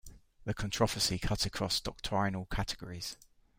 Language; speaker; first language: English; native; English